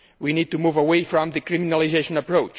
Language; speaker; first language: English; non-native, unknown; Spanish